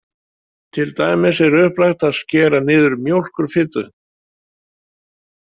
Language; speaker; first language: Icelandic; native; Icelandic